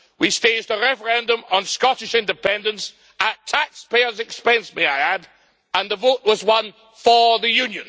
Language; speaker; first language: English; native; English